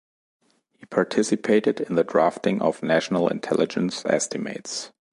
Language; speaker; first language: English; non-native, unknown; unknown